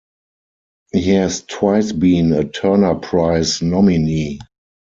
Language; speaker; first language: English; non-native, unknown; German